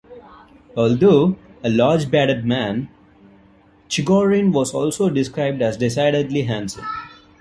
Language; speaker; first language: English; non-native, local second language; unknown